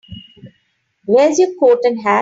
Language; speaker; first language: English; non-native, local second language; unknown